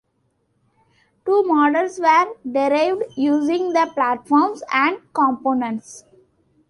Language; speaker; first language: English; non-native, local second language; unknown